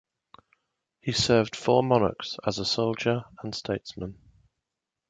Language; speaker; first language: English; native; English